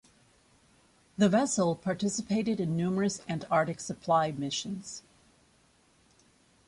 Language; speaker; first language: English; native; English